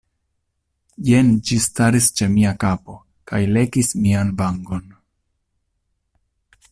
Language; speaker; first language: Esperanto; non-native, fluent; Italian